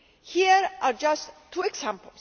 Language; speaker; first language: English; non-native, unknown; Greek